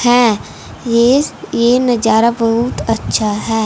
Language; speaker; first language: Hindi; non-native, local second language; Punjabi